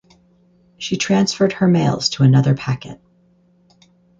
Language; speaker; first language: English; native; English